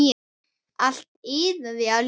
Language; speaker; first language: Icelandic; native; Icelandic